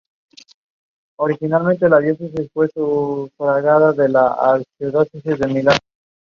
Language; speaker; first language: English; non-native, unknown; Spanish